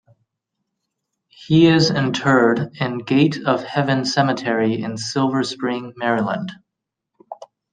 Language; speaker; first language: English; native; English